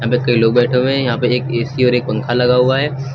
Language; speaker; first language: Hindi; native; Hindi